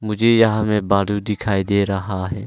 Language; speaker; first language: Hindi; early bilingual, other home language; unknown